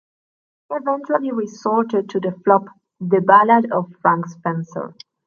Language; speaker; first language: English; non-native, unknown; Spanish